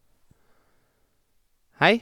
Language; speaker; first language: Norwegian; non-native, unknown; Persian